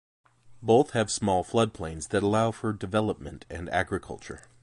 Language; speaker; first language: English; native; English